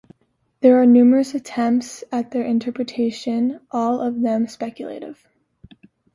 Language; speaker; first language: English; native; English